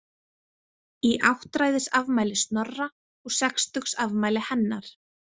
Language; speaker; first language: Icelandic; native; Icelandic